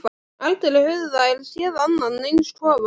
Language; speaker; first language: Icelandic; native; Icelandic